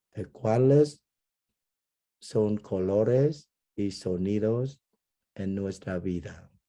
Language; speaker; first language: Spanish; non-native, fluent; Vietnamese